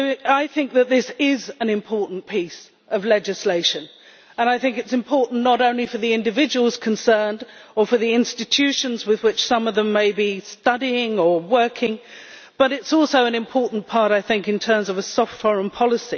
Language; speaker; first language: English; native; English